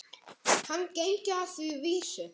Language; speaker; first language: Icelandic; native; Icelandic